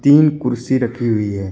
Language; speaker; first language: Hindi; native; Hindi